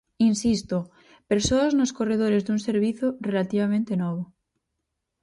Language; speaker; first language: Galician; native; Galician